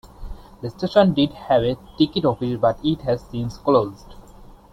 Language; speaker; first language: English; non-native, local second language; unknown